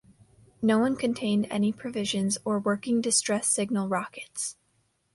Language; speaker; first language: English; native; English